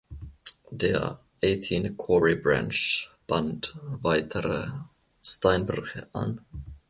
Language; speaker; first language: German; non-native, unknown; Finnish